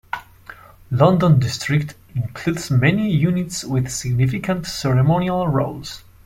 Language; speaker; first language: English; non-native, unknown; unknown